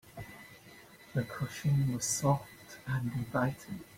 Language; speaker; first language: English; native; English